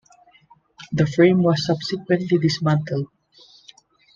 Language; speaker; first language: English; non-native, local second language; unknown